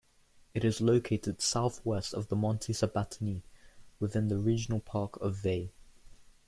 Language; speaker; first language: English; native; English